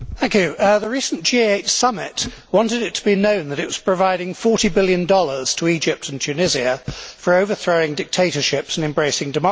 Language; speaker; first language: English; native; English